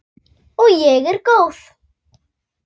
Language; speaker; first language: Icelandic; native; Icelandic